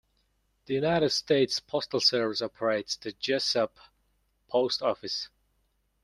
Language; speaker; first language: English; non-native, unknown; Mongolian